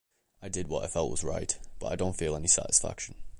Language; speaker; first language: English; native; English